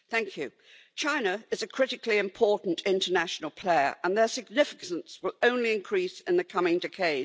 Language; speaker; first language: English; native; English